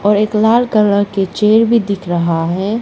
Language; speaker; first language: Hindi; non-native, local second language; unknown